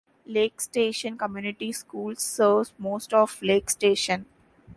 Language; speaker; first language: English; non-native, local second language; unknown